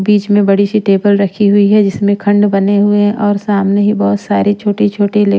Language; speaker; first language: Hindi; non-native, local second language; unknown